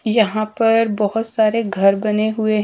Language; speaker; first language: Hindi; native; Hindi